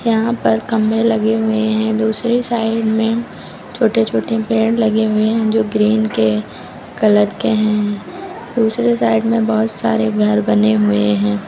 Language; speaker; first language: Hindi; native; Hindi